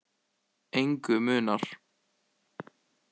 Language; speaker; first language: Icelandic; native; Icelandic